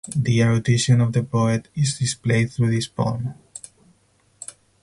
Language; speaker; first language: English; non-native, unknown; Spanish